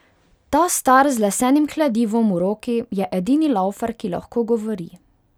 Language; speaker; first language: Slovenian; non-native, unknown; Hungarian